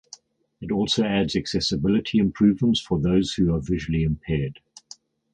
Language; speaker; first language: English; native; English